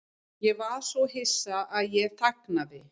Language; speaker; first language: Icelandic; non-native, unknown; English